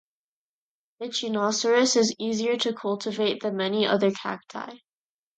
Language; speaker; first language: English; non-native, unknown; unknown